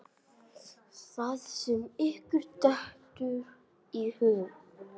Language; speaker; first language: Icelandic; non-native, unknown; English